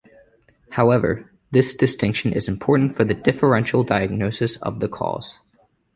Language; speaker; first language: English; native; English